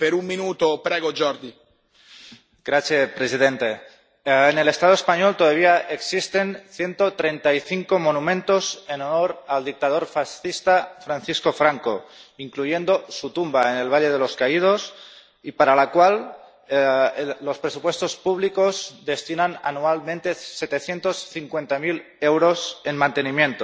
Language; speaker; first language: Spanish; non-native, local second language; Catalan